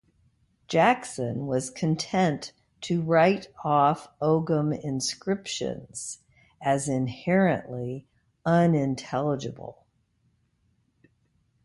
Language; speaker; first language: English; native; English